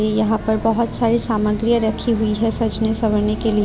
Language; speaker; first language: Hindi; non-native, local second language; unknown